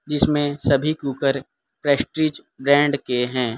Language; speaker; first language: Hindi; non-native, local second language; Gujarati